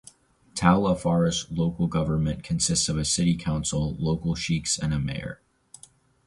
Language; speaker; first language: English; native; English